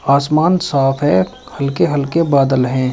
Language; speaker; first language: Hindi; native; Hindi